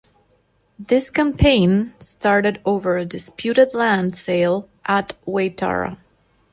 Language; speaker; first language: English; non-native, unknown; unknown